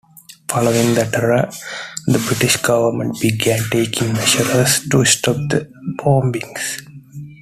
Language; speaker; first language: English; non-native, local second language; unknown